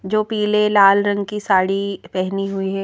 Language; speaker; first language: Hindi; native; Hindi